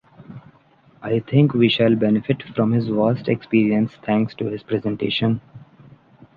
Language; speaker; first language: English; non-native, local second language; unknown